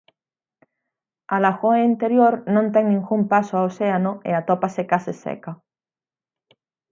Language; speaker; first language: Galician; native; Galician